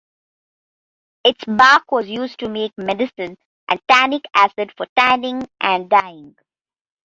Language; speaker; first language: English; non-native, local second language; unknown